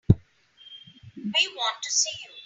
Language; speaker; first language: English; non-native, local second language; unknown